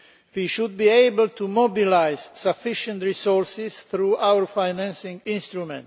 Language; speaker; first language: English; non-native, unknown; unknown